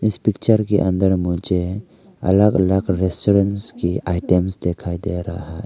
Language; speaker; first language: Hindi; early bilingual, other home language; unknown